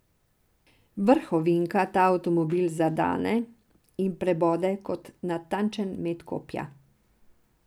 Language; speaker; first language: Slovenian; non-native, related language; Serbian